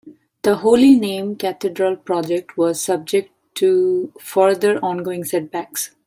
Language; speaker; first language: English; non-native, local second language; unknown